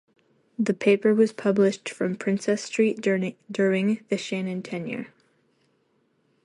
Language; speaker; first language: English; native; English